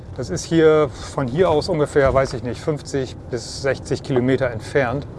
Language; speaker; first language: German; native; German